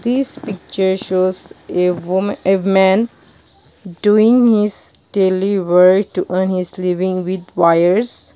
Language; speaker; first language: English; non-native, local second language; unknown